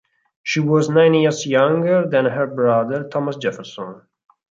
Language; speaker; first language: English; non-native, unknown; Italian